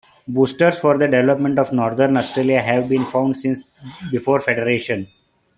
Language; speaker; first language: English; non-native, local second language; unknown